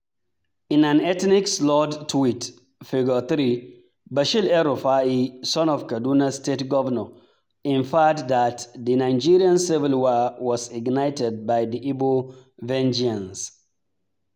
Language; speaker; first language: English; non-native, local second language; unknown